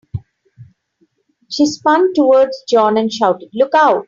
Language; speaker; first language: English; non-native, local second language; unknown